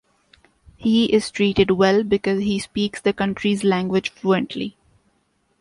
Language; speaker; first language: English; non-native, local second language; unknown